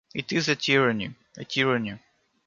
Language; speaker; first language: English; non-native, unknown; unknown